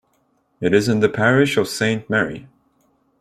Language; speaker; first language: English; non-native, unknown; Turkish